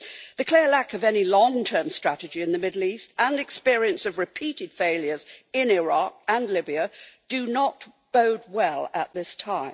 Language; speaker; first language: English; native; English